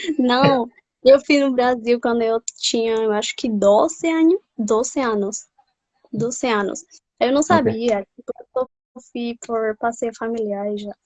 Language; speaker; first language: Portuguese; non-native, fluent; Spanish